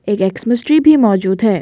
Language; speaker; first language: Hindi; non-native, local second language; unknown